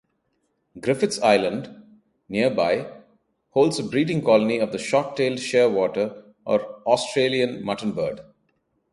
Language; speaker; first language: English; non-native, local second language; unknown